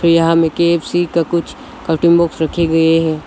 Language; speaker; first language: Hindi; non-native, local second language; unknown